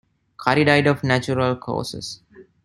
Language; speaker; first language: English; non-native, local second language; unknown